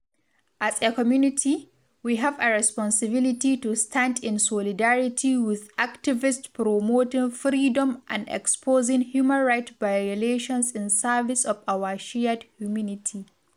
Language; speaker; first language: English; non-native, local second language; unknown